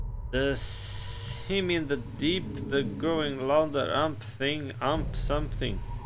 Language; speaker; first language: English; non-native, learner; Portuguese